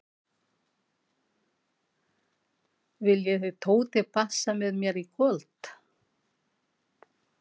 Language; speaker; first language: Icelandic; non-native, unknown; Filipino